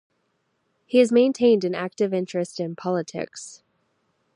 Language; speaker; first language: English; native; English